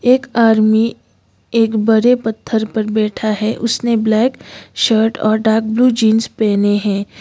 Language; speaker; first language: Hindi; non-native, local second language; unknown